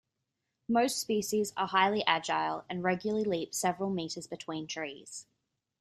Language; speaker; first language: English; native; English